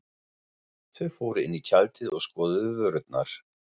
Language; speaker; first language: Icelandic; non-native, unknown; German